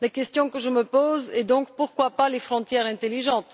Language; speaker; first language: French; non-native, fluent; Bulgarian